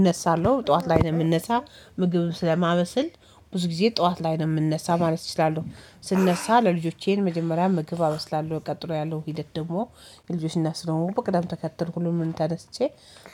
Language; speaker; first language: Amharic; native; Amharic